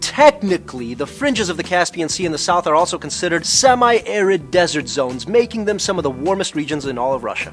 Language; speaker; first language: English; early bilingual, other home language; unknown